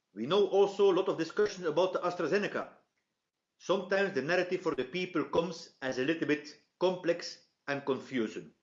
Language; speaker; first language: English; non-native, fluent; Dutch